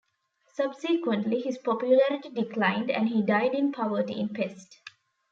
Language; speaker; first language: English; non-native, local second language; Tamil